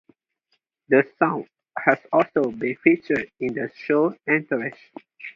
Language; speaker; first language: English; non-native, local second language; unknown